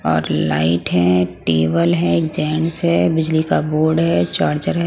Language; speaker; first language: Hindi; non-native, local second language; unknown